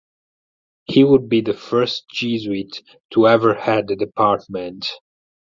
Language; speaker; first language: English; non-native, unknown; Italian